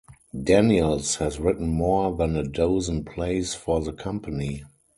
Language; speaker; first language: English; non-native, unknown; German